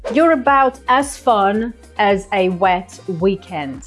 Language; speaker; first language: English; non-native, fluent; Russian